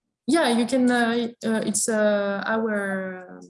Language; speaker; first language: English; non-native, fluent; French